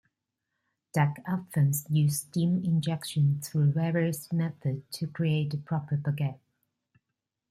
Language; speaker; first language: English; non-native, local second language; Cantonese